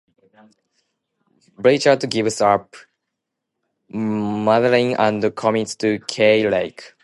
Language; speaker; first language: English; non-native, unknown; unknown